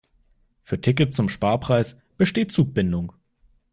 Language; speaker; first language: German; native; German